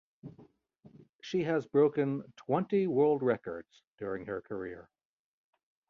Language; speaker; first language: English; native; English